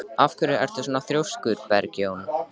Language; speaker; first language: Icelandic; native; Icelandic